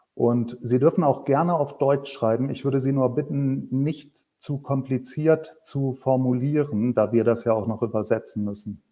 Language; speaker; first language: German; native; German